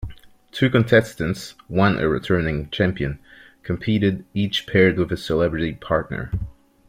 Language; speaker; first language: English; non-native, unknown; French